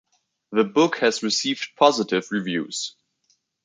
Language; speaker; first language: English; native; English